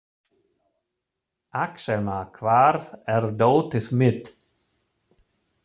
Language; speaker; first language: Icelandic; non-native, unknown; German